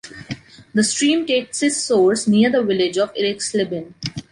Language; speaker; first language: English; non-native, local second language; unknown